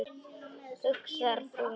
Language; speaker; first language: Icelandic; non-native, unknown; Polish